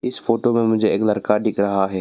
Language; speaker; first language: Hindi; non-native, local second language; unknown